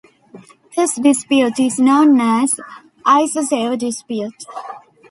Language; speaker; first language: English; non-native, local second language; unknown